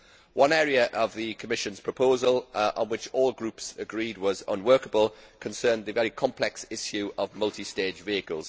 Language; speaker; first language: English; native; English